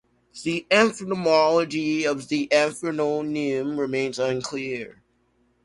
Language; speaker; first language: English; native; English